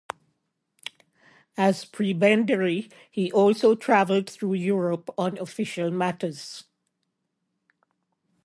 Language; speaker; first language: English; native; English